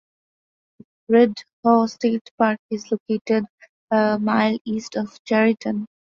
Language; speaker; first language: English; non-native, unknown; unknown